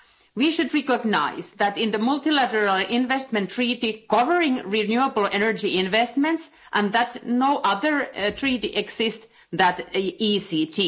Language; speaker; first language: English; non-native, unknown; Finnish